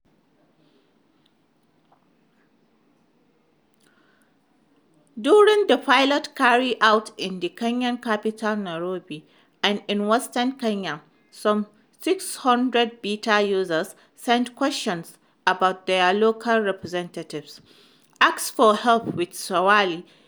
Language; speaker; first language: English; non-native, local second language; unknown